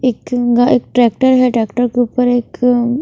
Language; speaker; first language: Hindi; non-native, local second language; Punjabi